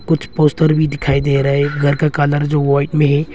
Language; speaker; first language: Hindi; non-native, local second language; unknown